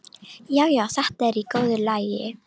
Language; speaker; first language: Icelandic; non-native, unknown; Romanian